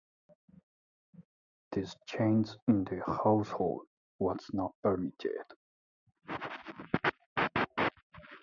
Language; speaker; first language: English; native; English